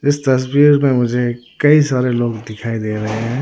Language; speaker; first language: Hindi; non-native, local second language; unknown